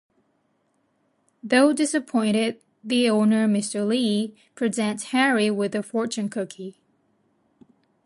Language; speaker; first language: English; non-native, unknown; Japanese